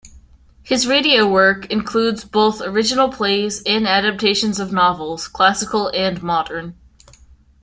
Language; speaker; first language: English; native; English